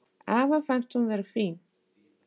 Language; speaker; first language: Icelandic; non-native, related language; Danish